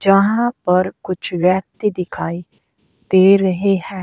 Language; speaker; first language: Hindi; native; Hindi